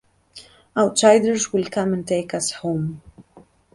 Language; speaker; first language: English; native; English